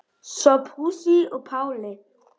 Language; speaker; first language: Icelandic; native; Icelandic